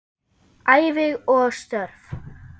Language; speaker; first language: Icelandic; non-native, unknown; German